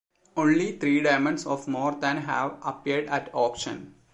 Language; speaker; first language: English; non-native, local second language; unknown